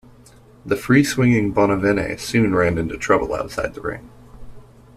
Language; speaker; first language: English; native; English